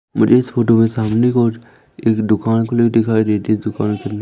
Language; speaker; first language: Hindi; native; Hindi